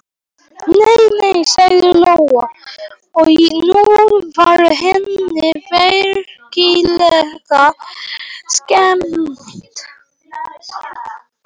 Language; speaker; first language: Icelandic; non-native, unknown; Polish